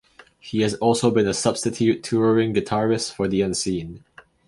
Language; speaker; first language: English; non-native, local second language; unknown